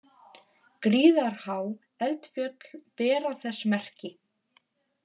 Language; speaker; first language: Icelandic; non-native, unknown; Polish